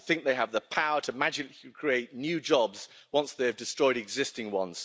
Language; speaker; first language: English; native; English